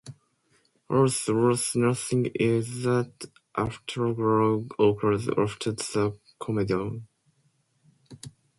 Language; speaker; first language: English; non-native, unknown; Japanese